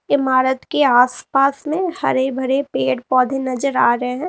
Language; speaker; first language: Hindi; native; Hindi